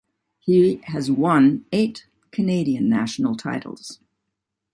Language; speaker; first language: English; native; English